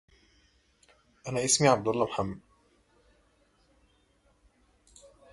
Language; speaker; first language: English; native; English